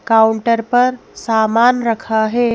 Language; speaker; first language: Hindi; native; Hindi